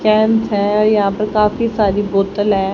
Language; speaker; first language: Hindi; native; Hindi